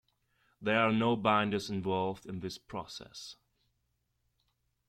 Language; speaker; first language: English; non-native, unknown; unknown